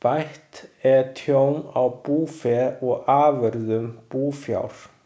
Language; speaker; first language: Icelandic; non-native, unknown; Chinese